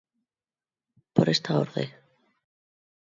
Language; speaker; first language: Galician; non-native, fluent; Spanish